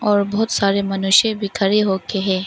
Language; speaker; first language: Hindi; non-native, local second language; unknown